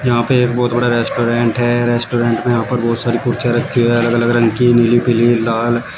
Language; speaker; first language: Hindi; native; Hindi